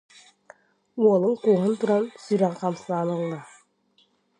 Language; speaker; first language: Yakut; native; Yakut